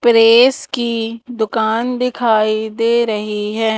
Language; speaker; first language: Hindi; native; Hindi